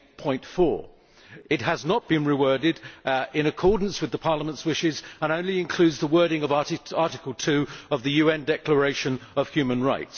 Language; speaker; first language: English; native; English